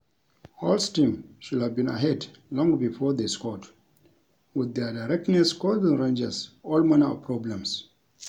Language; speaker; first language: English; non-native, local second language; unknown